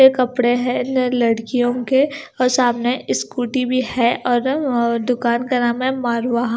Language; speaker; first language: Hindi; non-native, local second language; Punjabi